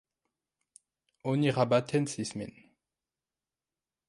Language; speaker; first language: Esperanto; non-native, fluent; French